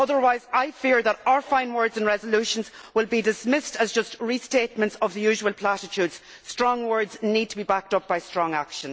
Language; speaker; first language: English; native; English